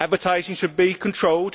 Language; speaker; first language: English; native; English